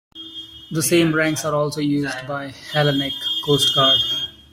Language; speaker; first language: English; non-native, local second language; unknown